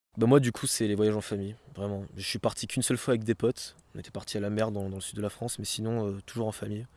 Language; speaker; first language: French; native; French